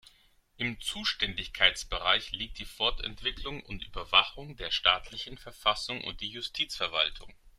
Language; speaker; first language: German; non-native, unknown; Greek